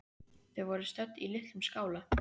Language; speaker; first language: Icelandic; native; Icelandic